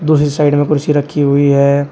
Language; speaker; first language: Hindi; native; Hindi